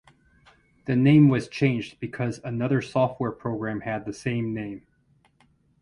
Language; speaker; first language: English; native; English